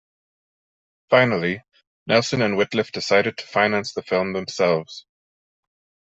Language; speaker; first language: English; non-native, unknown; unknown